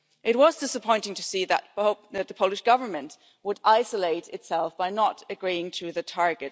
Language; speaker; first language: English; non-native, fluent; German